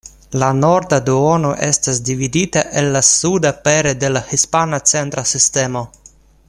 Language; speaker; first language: Esperanto; non-native, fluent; Russian